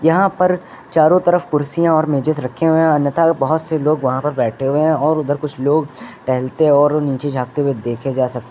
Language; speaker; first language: Hindi; native; Hindi